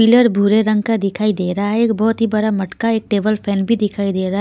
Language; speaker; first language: Hindi; non-native, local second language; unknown